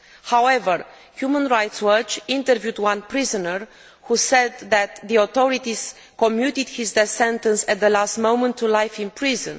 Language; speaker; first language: English; non-native, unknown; Romanian